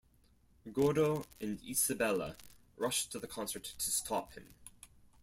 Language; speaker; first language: English; non-native, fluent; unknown